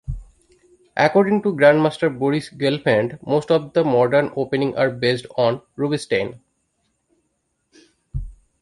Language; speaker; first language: English; non-native, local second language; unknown